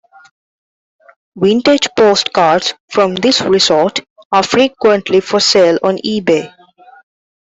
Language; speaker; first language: English; non-native, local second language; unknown